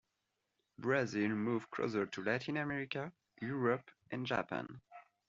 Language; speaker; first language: English; non-native, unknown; French